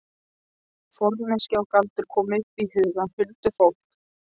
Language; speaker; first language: Icelandic; non-native, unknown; Polish